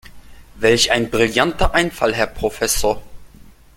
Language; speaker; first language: German; non-native, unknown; Russian